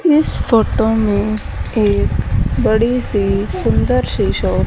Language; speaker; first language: Hindi; native; Hindi